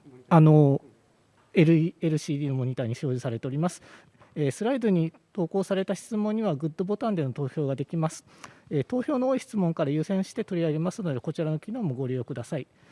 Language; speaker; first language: Japanese; native; Japanese